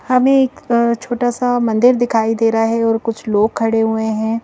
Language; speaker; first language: Hindi; native; Hindi